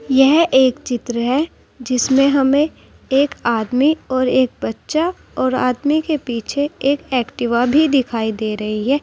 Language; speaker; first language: Hindi; native; Hindi